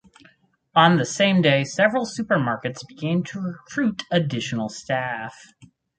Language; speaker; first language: English; native; English